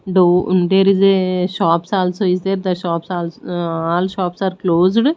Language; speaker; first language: English; non-native, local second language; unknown